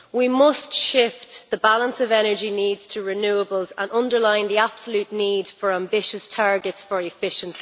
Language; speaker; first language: English; native; English